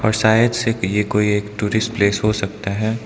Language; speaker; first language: Hindi; non-native, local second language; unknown